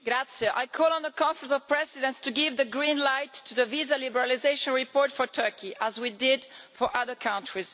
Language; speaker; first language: English; non-native, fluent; Italian